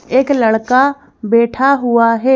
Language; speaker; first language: Hindi; native; Hindi